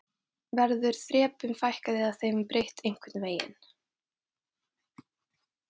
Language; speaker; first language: Icelandic; non-native, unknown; Thai